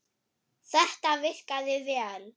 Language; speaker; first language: Icelandic; non-native, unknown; German